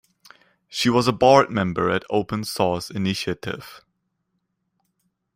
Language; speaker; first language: English; non-native, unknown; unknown